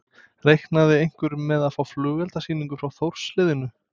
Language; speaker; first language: Icelandic; non-native, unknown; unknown